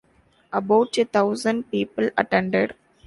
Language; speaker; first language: English; non-native, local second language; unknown